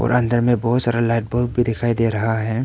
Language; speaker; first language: Hindi; non-native, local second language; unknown